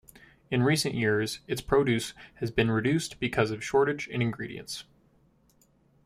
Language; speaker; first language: English; native; English